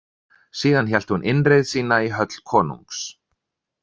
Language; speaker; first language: Icelandic; native; Icelandic